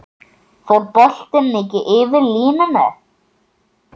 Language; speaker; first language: Icelandic; native; Icelandic